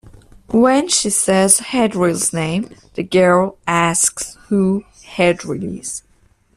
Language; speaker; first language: English; non-native, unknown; Persian